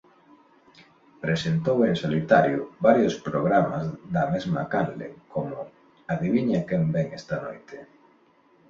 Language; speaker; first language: Galician; non-native, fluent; Spanish